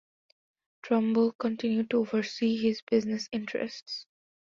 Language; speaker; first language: English; non-native, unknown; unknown